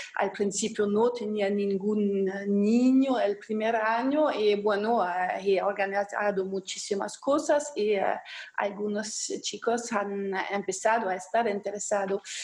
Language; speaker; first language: Spanish; non-native, learner; German